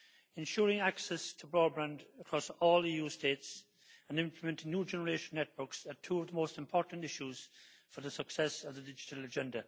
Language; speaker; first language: English; native; English